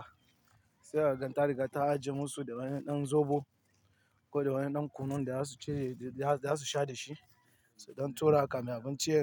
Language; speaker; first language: Hausa; non-native, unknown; Yoruba